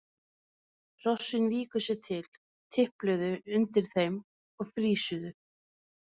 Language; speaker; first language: Icelandic; non-native, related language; Norwegian